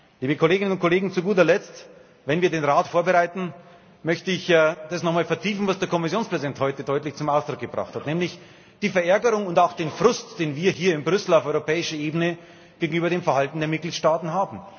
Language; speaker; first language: German; native; German